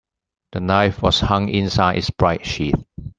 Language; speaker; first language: English; non-native, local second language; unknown